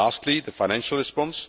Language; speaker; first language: English; non-native, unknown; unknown